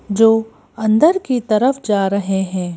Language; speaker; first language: Hindi; native; Hindi